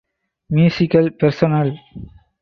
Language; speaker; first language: English; non-native, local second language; Tamil